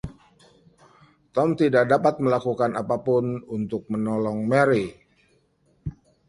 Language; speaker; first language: Indonesian; native; Indonesian